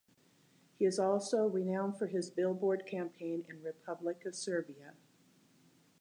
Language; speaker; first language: English; native; English